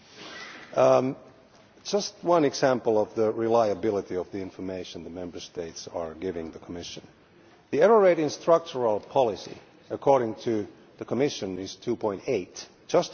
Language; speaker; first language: English; non-native, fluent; Finnish